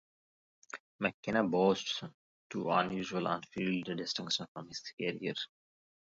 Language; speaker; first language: English; non-native, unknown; Pashto